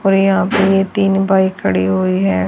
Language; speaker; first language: Hindi; native; Hindi